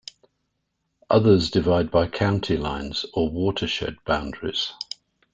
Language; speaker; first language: English; native; English